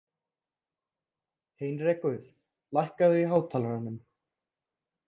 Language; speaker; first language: Icelandic; native; Icelandic